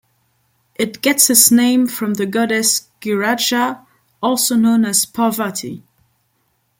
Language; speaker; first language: English; non-native, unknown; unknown